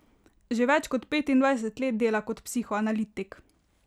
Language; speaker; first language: Slovenian; native; Slovenian